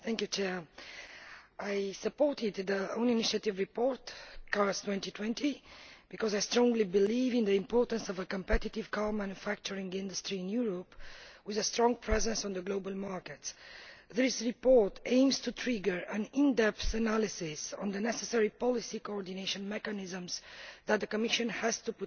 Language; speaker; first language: English; non-native, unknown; Romanian